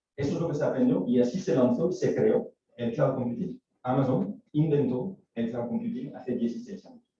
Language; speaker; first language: Spanish; non-native, fluent; French